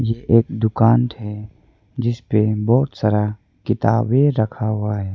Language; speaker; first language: Hindi; early bilingual, other home language; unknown